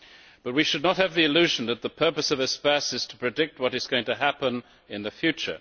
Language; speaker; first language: English; native; English